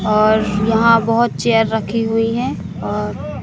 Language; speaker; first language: Hindi; native; Hindi